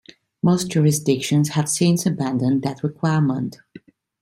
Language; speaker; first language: English; non-native, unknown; Italian